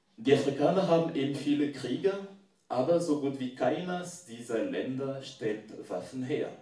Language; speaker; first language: German; non-native, fluent; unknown